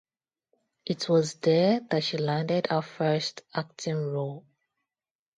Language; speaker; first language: English; non-native, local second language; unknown